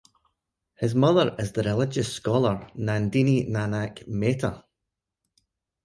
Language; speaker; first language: English; native; English